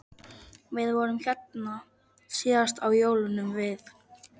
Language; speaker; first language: Icelandic; non-native, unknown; Polish